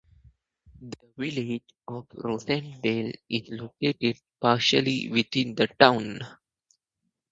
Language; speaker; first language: English; native; English